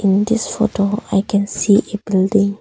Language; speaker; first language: English; non-native, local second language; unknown